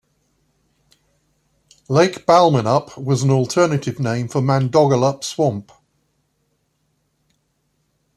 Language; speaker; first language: English; native; English